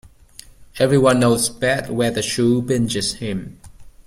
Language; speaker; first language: English; native; English